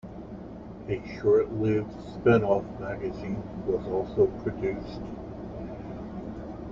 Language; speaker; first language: English; native; English